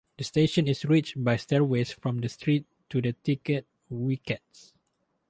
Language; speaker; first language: English; non-native, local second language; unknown